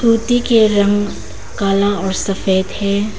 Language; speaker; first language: Hindi; non-native, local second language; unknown